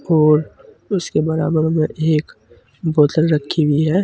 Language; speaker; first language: Hindi; native; Hindi